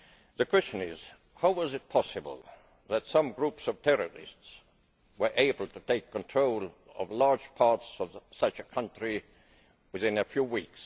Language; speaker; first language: English; non-native, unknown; Estonian